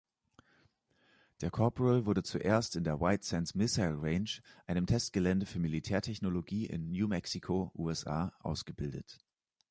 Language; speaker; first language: German; native; German